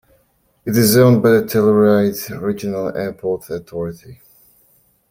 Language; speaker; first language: English; native; English